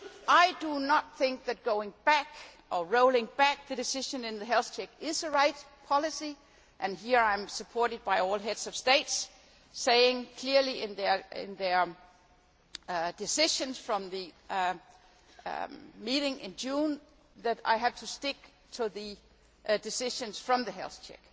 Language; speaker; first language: English; non-native, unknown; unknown